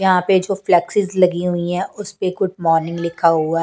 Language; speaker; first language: Hindi; non-native, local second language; Punjabi